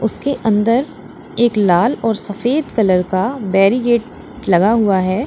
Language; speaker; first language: Hindi; native; Hindi